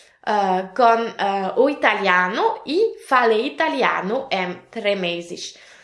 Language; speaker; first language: Italian; non-native, related language; French